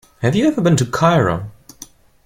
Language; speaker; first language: English; non-native, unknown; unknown